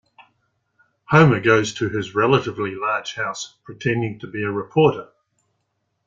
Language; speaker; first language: English; native; English